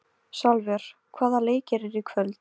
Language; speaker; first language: Icelandic; non-native, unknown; Polish